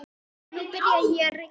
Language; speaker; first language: Icelandic; native; Icelandic